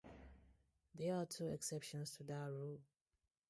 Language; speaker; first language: English; non-native, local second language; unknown